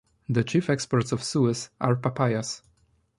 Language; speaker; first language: English; non-native, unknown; Polish